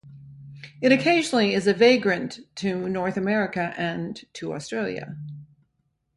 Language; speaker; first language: English; native; English